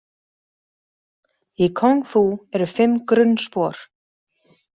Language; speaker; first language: Icelandic; native; Icelandic